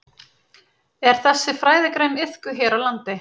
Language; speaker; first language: Icelandic; native; Icelandic